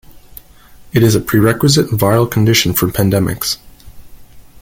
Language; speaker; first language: English; native; English